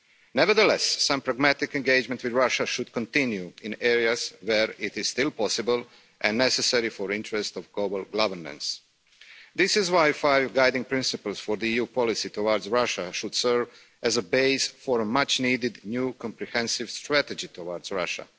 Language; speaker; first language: English; non-native, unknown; Croatian